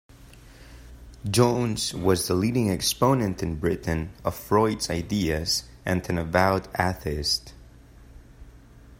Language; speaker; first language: English; non-native, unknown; Spanish